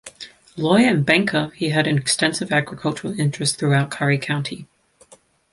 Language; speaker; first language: English; native; English